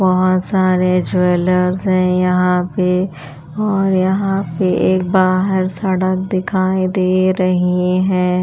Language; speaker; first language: Hindi; non-native, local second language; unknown